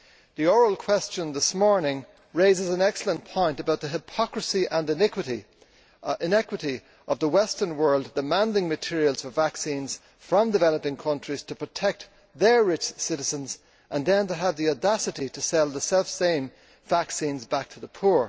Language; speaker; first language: English; native; English